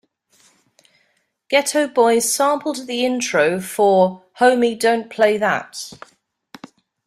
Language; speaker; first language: English; native; English